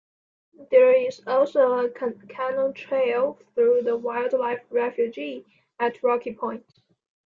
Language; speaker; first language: English; non-native, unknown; Chinese